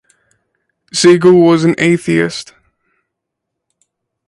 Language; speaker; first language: English; native; English